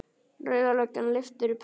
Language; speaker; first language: Icelandic; native; Icelandic